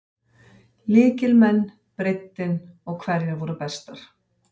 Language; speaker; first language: Icelandic; native; Icelandic